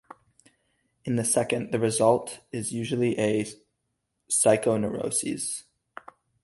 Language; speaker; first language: English; native; English